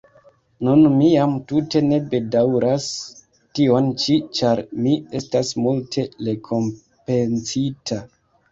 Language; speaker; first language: Esperanto; non-native, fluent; Kinyarwanda